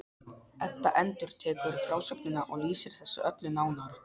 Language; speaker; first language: Icelandic; non-native, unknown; Polish